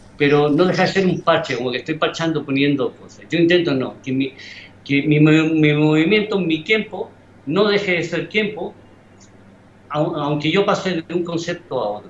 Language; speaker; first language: Spanish; native; Spanish